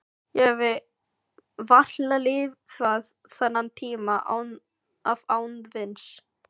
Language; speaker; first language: Icelandic; non-native, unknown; Filipino